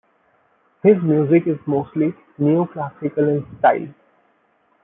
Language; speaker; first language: English; non-native, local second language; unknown